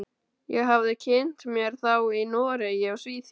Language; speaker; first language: Icelandic; native; Icelandic